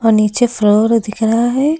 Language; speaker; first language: Hindi; native; Hindi